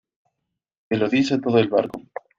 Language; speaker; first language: Spanish; native; Spanish